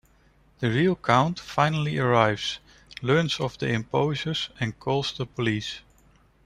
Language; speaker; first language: English; non-native, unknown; Dutch